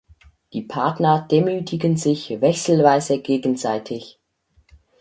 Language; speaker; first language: German; native; German